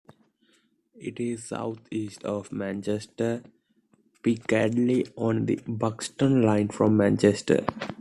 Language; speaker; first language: English; non-native, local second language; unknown